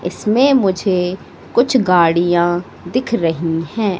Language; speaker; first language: Hindi; native; Hindi